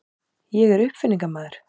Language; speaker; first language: Icelandic; native; Icelandic